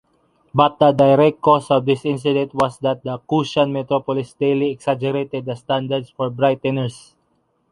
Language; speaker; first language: English; non-native, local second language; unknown